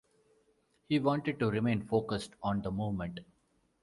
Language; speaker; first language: English; non-native, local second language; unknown